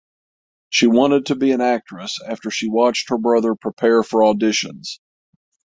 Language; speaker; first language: English; native; English